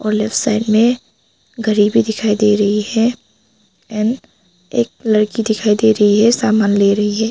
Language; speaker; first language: Hindi; non-native, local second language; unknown